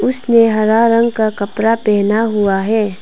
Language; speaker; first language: Hindi; non-native, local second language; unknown